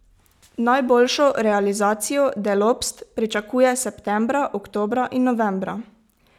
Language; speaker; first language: Slovenian; native; Slovenian